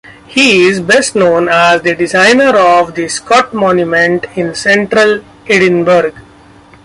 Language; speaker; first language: English; non-native, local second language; Marathi